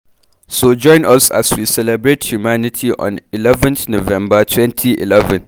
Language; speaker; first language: English; non-native, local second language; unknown